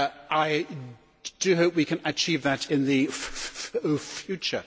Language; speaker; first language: English; native; English